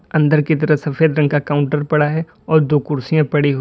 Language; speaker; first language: Hindi; native; Hindi